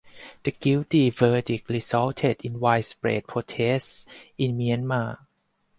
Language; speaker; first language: English; non-native, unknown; Thai